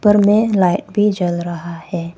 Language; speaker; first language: Hindi; non-native, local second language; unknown